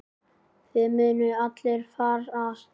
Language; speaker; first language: Icelandic; native; Icelandic